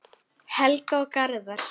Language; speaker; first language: Icelandic; native; Icelandic